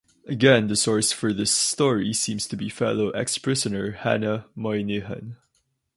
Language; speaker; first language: English; non-native, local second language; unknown